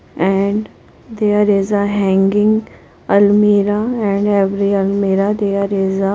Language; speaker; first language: English; non-native, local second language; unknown